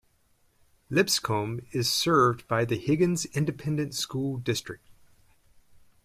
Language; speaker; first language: English; native; English